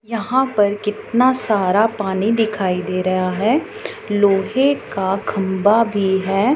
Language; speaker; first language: Hindi; non-native, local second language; Punjabi